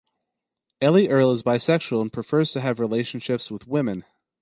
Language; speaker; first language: English; native; English